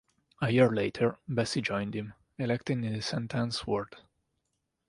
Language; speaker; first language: English; non-native, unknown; Italian